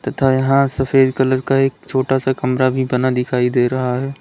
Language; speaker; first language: Hindi; native; Hindi